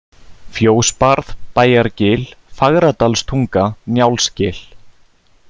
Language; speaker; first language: Icelandic; native; Icelandic